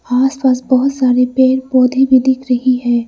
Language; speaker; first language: Hindi; non-native, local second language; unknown